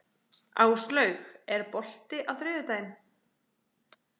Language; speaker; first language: Icelandic; native; Icelandic